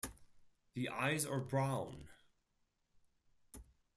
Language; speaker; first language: English; non-native, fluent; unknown